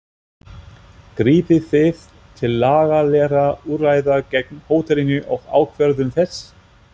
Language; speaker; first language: Icelandic; non-native, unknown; German